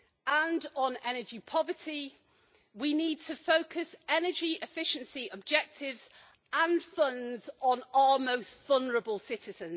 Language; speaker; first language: English; native; English